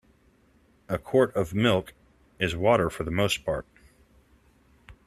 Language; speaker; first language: English; native; English